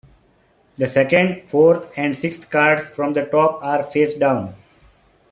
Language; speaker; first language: English; non-native, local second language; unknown